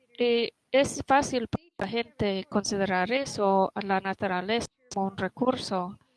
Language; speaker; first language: Spanish; non-native, related language; Portuguese